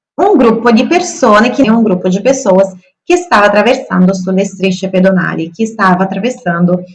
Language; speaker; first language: Italian; non-native, fluent; Portuguese